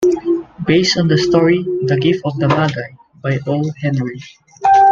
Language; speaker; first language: English; non-native, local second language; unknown